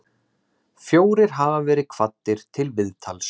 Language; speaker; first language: Icelandic; native; Icelandic